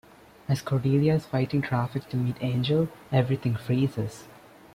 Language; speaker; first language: English; non-native, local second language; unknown